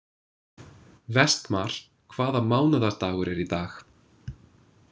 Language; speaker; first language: Icelandic; non-native, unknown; English